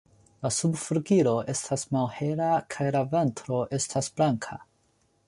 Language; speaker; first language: Esperanto; non-native, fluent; Chinese